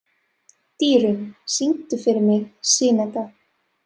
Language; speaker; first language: Icelandic; non-native, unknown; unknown